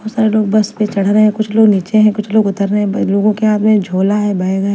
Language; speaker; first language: Hindi; non-native, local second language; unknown